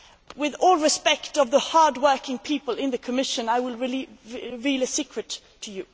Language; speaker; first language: English; non-native, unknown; Swedish